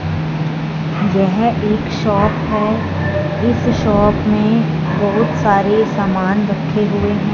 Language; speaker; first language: Hindi; non-native, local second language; Punjabi